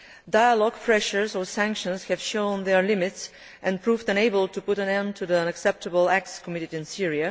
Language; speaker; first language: English; non-native, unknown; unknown